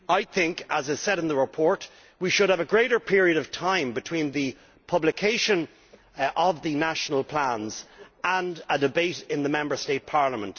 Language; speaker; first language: English; native; English